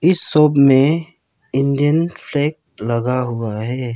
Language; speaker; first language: Hindi; non-native, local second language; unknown